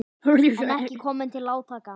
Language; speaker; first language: Icelandic; native; Icelandic